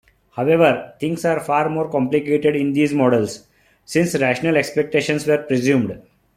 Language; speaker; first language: English; non-native, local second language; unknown